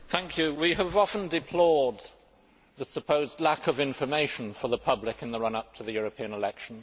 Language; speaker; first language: English; native; English